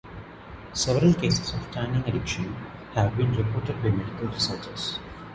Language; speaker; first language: English; non-native, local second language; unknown